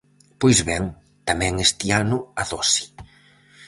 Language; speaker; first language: Galician; native; Galician